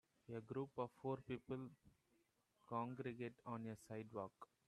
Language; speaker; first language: English; non-native, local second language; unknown